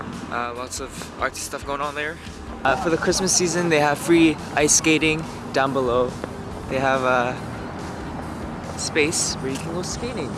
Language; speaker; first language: English; early bilingual, other home language; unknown